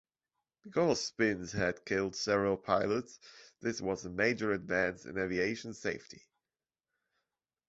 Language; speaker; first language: English; non-native, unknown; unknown